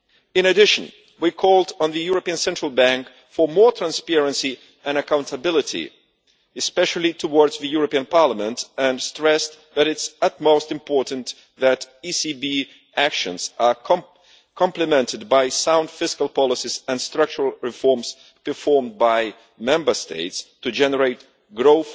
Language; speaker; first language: English; non-native, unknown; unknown